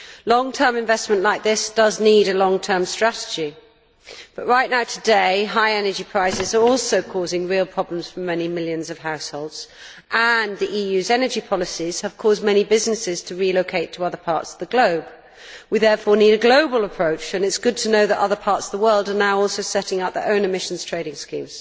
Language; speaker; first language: English; native; English